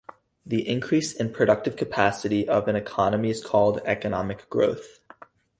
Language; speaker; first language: English; native; English